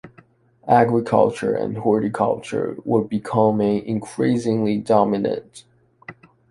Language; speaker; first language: English; non-native, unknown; Chinese